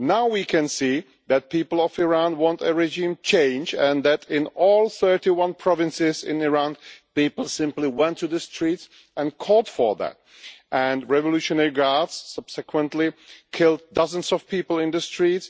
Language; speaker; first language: English; non-native, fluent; Czech